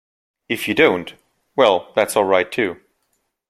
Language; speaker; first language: English; non-native, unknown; German